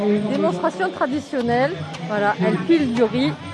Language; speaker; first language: French; native; French